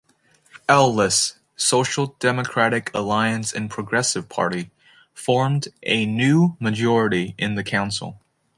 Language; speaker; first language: English; native; English